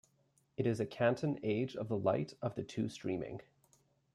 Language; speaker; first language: English; native; English